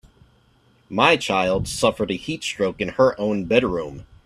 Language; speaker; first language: English; native; English